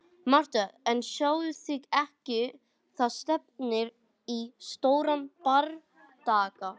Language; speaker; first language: Icelandic; non-native, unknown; English